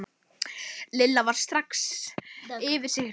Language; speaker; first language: Icelandic; native; Icelandic